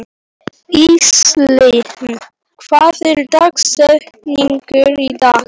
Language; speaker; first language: Icelandic; non-native, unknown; Polish